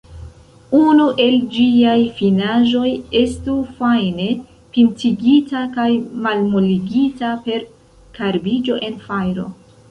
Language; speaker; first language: Esperanto; non-native, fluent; Central Kurdish